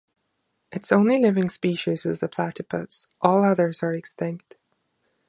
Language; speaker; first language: English; non-native, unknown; German